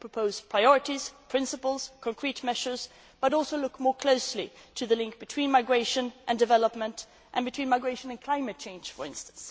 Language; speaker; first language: English; non-native, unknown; Swedish